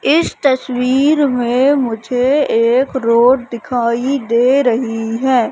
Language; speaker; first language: Hindi; native; Hindi